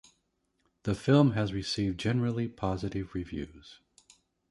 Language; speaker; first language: English; native; English